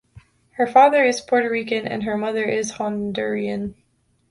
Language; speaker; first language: English; native; English